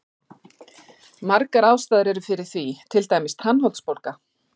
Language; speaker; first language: Icelandic; native; Icelandic